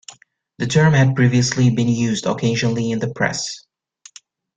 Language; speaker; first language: English; native; English